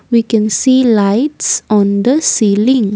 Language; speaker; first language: English; non-native, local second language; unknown